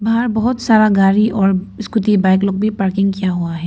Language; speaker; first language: Hindi; non-native, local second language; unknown